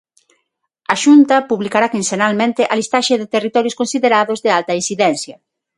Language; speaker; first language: Galician; non-native, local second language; Spanish